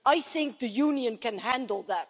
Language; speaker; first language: English; non-native, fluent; Dutch